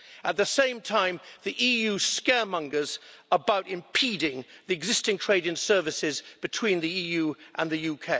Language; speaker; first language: English; native; English